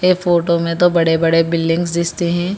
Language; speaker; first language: Hindi; non-native, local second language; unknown